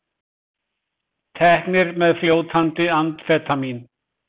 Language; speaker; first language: Icelandic; native; Icelandic